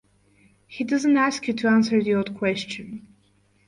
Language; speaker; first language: English; non-native, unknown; Bulgarian